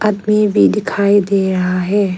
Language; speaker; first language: Hindi; non-native, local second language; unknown